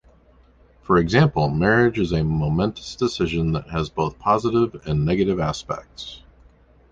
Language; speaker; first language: English; native; English